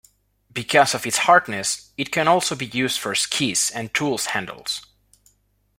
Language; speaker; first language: English; non-native, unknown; Spanish